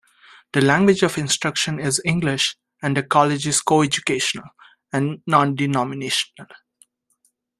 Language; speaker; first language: English; native; English